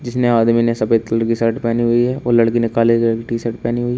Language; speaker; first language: Hindi; native; Hindi